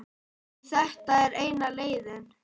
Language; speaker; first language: Icelandic; native; Icelandic